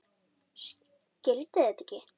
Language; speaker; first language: Icelandic; native; Icelandic